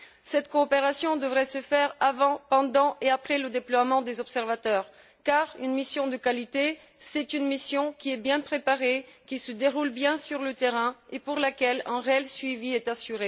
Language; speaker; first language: French; non-native, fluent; Bulgarian